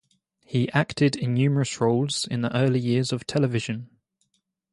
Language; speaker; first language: English; native; English